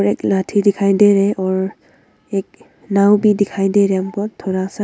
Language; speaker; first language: Hindi; early bilingual, other home language; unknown